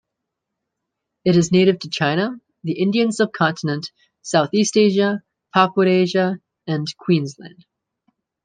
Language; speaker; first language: English; native; English